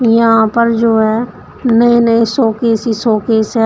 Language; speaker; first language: Hindi; native; Hindi